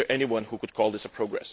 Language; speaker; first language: English; non-native, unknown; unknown